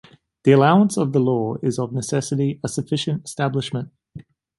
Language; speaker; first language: English; native; English